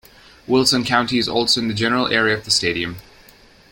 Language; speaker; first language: English; native; English